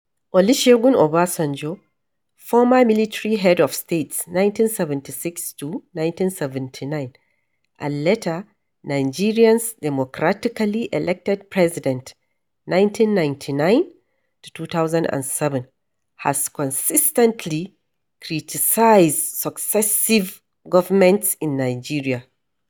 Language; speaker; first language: English; non-native, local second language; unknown